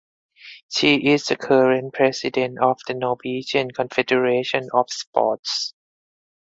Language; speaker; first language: English; non-native, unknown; Thai